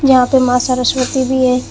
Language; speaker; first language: Hindi; non-native, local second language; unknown